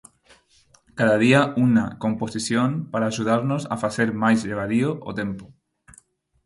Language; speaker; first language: Galician; non-native, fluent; Spanish